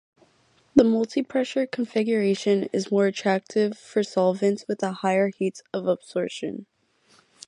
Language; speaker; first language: English; native; English